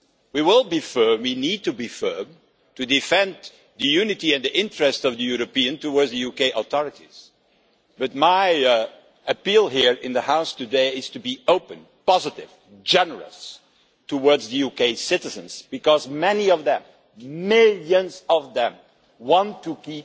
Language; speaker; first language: English; non-native, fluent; Dutch